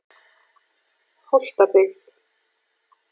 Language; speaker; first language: Icelandic; native; Icelandic